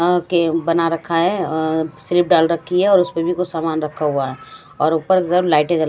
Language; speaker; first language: Hindi; non-native, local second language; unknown